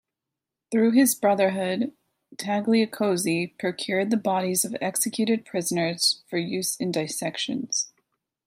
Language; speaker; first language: English; native; English